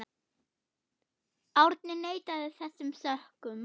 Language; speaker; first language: Icelandic; non-native, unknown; German